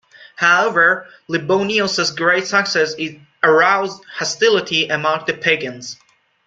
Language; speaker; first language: English; non-native, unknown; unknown